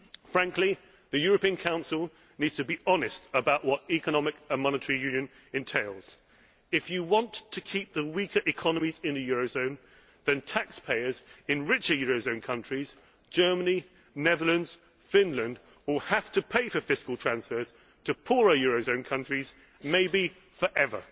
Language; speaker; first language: English; native; English